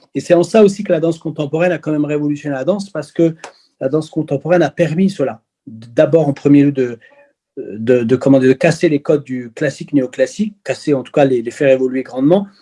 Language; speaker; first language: French; early bilingual, other home language; Arabic